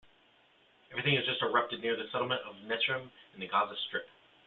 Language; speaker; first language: English; native; English